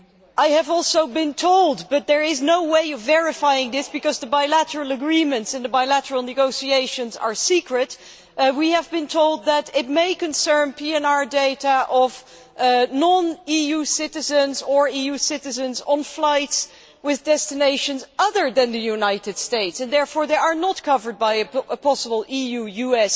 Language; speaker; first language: English; non-native, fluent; Dutch